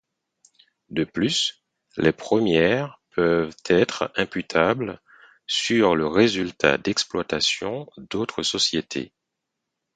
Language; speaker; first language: French; non-native, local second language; Haitian Creole